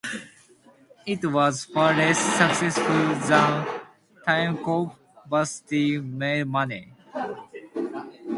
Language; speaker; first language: English; non-native, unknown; Japanese